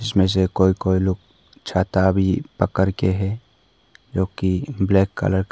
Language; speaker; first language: Hindi; non-native, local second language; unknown